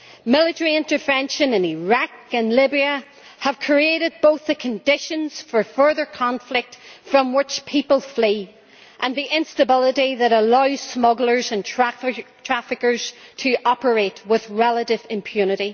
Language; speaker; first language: English; native; English